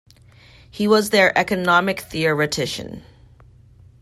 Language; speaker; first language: English; native; English